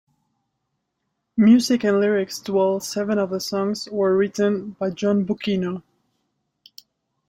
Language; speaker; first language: English; native; English